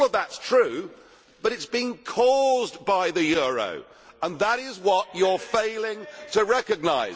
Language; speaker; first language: English; native; English